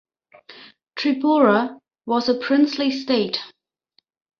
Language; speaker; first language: English; non-native, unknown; German